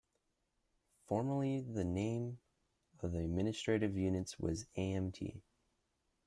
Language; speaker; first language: English; native; English